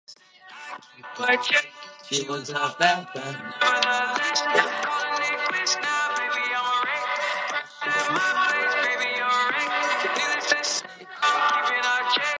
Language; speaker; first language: English; native; English